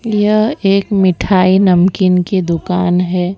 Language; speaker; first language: Hindi; non-native, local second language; Gujarati